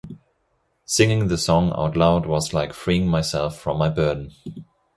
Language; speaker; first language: English; non-native, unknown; German